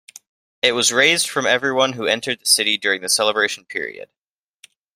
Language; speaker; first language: English; native; English